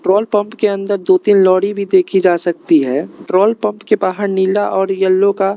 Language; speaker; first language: Hindi; non-native, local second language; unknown